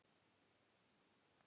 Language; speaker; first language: Icelandic; native; Icelandic